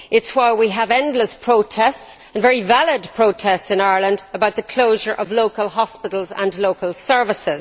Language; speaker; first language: English; native; English